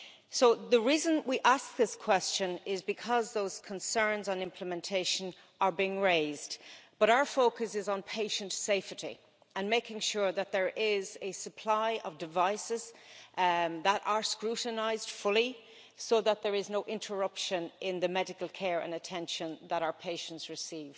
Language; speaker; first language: English; native; English